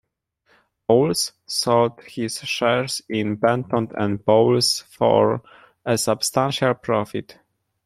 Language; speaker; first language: English; non-native, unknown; Polish